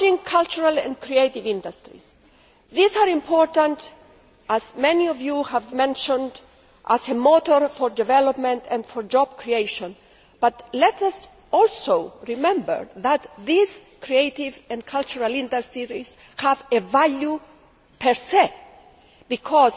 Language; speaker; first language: English; non-native, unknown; Greek